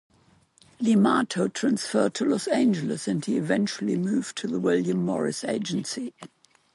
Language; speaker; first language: English; non-native, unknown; German